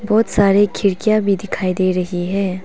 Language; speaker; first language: Hindi; non-native, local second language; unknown